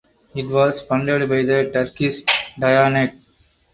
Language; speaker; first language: English; non-native, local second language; Tamil